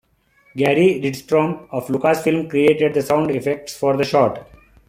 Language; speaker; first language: English; non-native, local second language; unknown